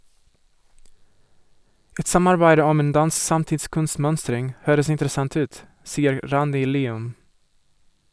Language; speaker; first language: Norwegian; non-native, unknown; Portuguese